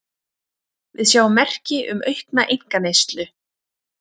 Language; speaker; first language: Icelandic; native; Icelandic